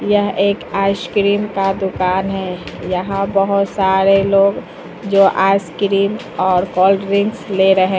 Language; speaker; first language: Hindi; native; Hindi